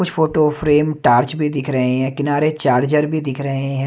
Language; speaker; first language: Hindi; non-native, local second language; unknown